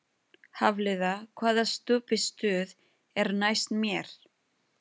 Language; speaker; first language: Icelandic; non-native, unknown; Filipino